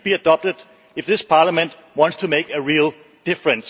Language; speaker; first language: English; non-native, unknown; Danish